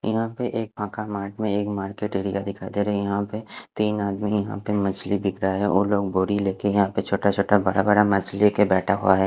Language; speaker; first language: Hindi; non-native, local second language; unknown